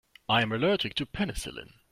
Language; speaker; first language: English; non-native, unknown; German